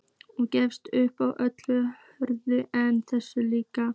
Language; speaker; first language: Icelandic; native; Icelandic